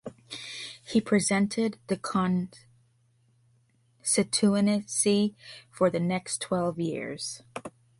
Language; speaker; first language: English; native; English